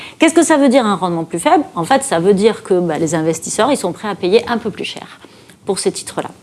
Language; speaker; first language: French; native; French